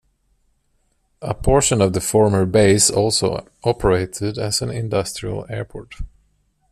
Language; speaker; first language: English; non-native, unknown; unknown